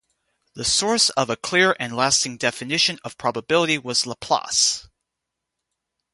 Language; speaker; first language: English; native; English